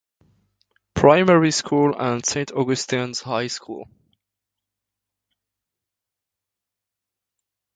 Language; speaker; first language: English; non-native, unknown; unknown